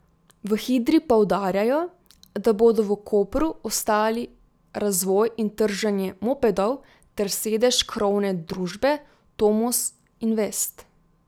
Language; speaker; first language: Slovenian; native; Slovenian